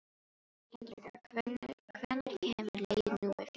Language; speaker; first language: Icelandic; non-native, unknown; Filipino